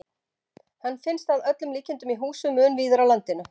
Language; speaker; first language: Icelandic; native; Icelandic